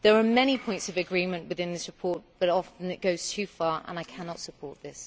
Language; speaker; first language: English; native; English